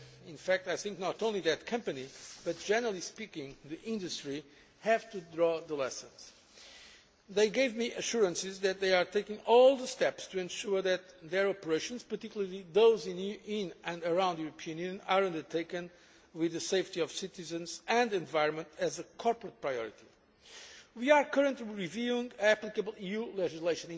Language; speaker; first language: English; non-native, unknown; Portuguese